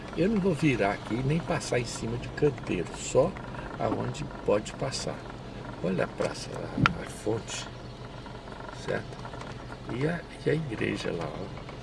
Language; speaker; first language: Portuguese; non-native, fluent; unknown